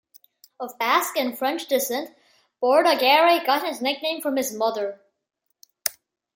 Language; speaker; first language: English; non-native, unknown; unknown